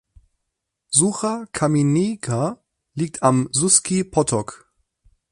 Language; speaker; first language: German; native; German